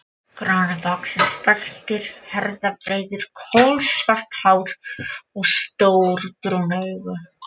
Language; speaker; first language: Icelandic; non-native, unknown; Polish